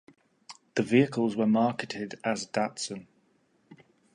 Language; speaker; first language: English; native; English